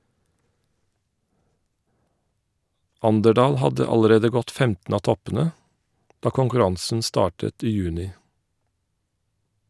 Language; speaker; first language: Norwegian; non-native, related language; Faroese